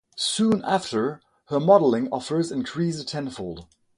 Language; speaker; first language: English; non-native, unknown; French